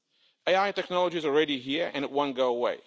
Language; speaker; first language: English; non-native, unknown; Lithuanian